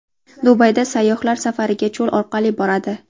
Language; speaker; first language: Uzbek; native; Uzbek